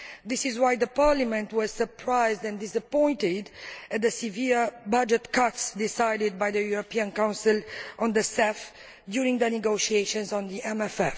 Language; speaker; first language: English; non-native, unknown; Romanian